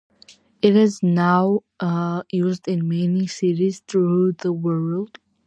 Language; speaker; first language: English; non-native, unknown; Georgian